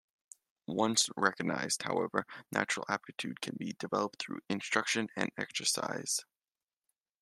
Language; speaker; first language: English; native; English